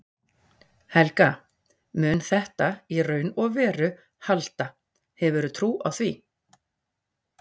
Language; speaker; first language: Icelandic; native; Icelandic